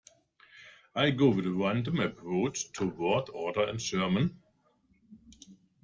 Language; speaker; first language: English; non-native, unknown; German